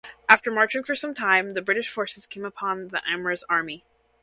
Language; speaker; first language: English; native; English